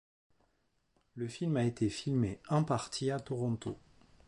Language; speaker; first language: French; native; French